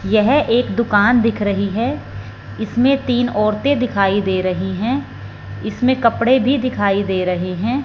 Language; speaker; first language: Hindi; non-native, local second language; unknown